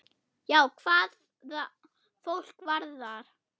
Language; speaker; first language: Icelandic; non-native, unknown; German